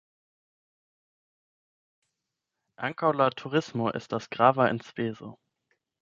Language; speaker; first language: Esperanto; non-native, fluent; German